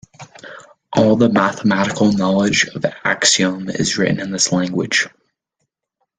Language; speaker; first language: English; native; English